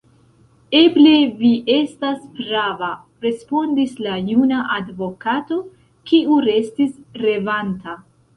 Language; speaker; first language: Esperanto; non-native, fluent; Central Kurdish